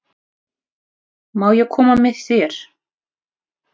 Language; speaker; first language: Icelandic; non-native, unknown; Russian